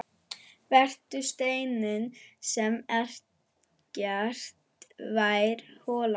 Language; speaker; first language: Icelandic; non-native, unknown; German